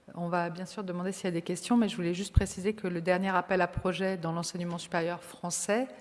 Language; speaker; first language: French; native; French